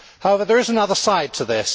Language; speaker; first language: English; native; English